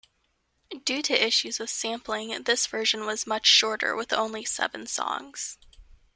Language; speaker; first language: English; native; English